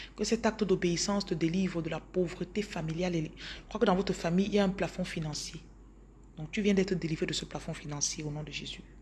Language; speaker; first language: French; non-native, local second language; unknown